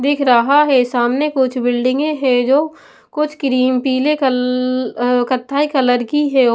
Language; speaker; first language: Hindi; non-native, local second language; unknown